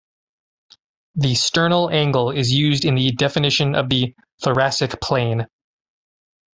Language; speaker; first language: English; native; English